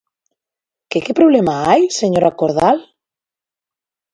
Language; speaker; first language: Galician; native; Galician